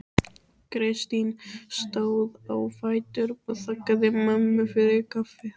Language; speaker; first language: Icelandic; native; Icelandic